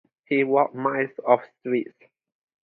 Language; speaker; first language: English; non-native, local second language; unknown